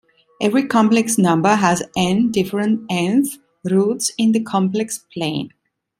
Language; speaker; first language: English; non-native, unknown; Italian